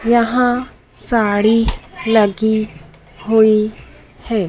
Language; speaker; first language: Hindi; native; Hindi